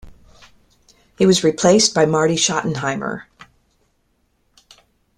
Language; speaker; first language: English; native; English